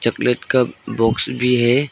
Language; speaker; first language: Hindi; non-native, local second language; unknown